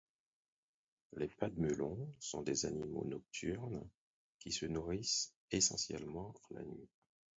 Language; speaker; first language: French; non-native, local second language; Haitian Creole